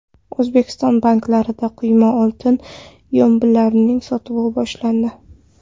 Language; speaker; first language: Uzbek; non-native, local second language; Kara-Kalpak